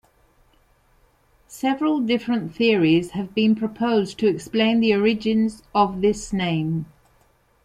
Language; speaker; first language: English; non-native, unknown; Spanish